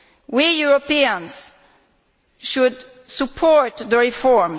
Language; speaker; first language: English; non-native, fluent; Italian